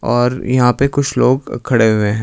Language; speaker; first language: Hindi; native; Hindi